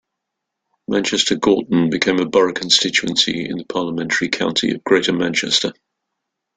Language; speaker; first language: English; native; English